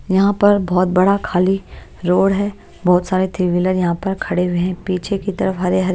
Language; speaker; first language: Hindi; non-native, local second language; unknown